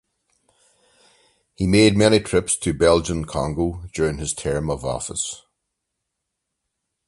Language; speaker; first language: English; native; English